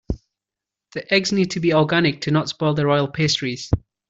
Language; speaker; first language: English; native; English